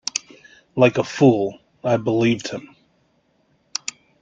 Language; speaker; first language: English; native; English